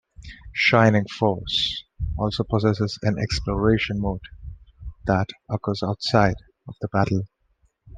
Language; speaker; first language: English; non-native, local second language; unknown